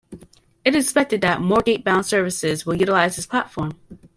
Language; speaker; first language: English; native; English